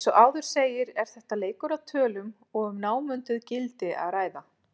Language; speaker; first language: Icelandic; native; Icelandic